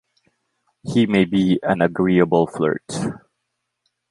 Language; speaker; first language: English; non-native, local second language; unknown